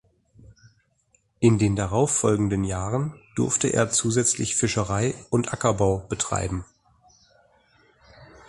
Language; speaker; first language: German; native; German